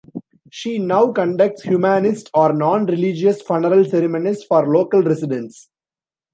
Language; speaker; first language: English; non-native, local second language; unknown